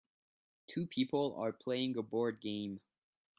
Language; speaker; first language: English; non-native, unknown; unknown